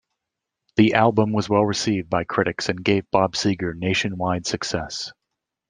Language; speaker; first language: English; native; English